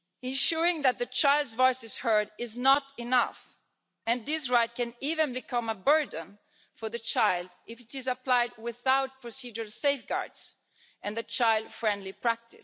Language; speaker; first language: English; non-native, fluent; Italian